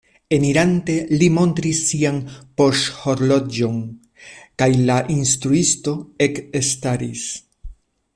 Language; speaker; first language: Esperanto; non-native, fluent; Spanish